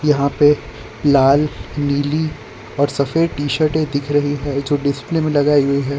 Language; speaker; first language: Hindi; non-native, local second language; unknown